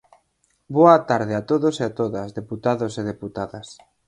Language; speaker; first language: Galician; native; Galician